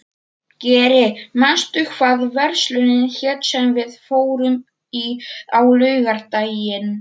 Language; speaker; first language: Icelandic; non-native, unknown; Polish